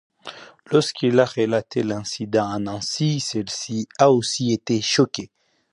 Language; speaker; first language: French; non-native, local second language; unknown